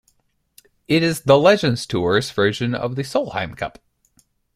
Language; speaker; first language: English; native; English